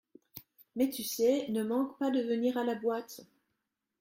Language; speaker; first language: French; non-native, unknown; German